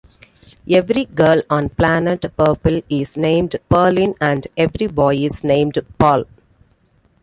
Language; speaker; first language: English; non-native, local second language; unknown